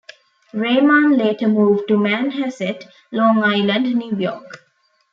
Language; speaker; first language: English; non-native, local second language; Tamil